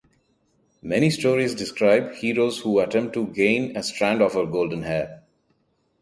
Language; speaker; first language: English; non-native, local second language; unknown